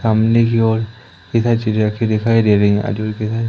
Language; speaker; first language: Hindi; native; Hindi